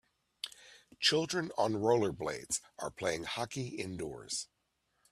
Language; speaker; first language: English; native; English